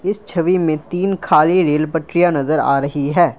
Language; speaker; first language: Hindi; non-native, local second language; Assamese